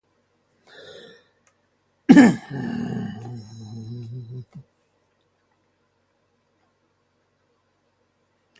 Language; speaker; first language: English; native; English